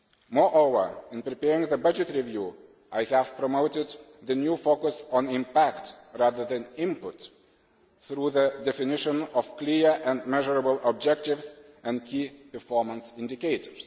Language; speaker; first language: English; non-native, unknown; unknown